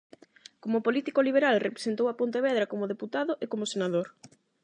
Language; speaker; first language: Galician; non-native, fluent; Spanish